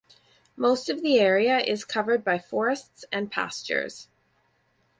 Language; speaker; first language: English; native; English